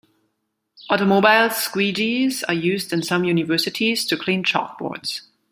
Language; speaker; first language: English; non-native, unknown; German